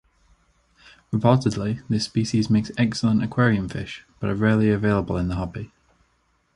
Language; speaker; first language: English; native; English